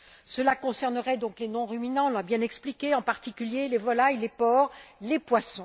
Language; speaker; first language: French; native; French